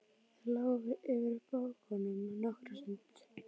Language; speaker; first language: Icelandic; native; Icelandic